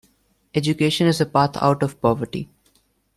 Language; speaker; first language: English; non-native, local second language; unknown